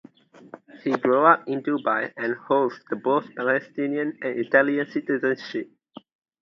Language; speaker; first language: English; non-native, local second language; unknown